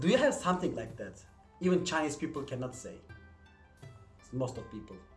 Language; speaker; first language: English; non-native, fluent; Turkish